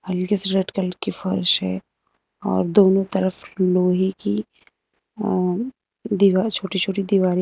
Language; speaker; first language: Hindi; native; Hindi